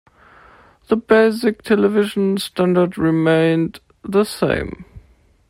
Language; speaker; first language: English; non-native, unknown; German